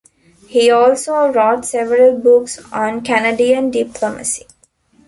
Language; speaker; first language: English; non-native, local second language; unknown